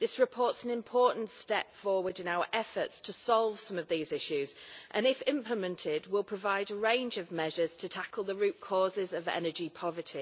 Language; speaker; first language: English; native; English